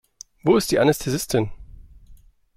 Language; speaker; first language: German; native; German